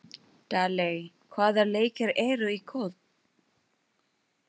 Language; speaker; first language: Icelandic; non-native, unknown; Filipino